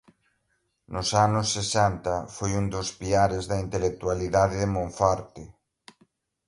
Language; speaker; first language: Galician; native; Galician